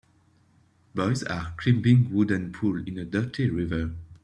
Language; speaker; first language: English; native; English